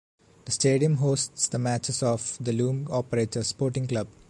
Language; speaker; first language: English; non-native, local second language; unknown